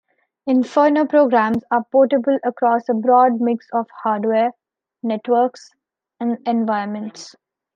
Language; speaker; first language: English; non-native, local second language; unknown